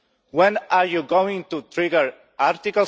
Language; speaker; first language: English; non-native, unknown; Catalan